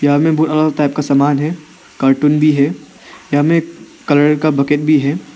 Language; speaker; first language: Hindi; non-native, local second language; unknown